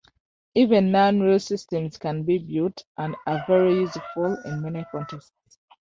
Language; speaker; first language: English; non-native, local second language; Ganda